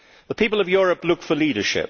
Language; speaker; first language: English; native; English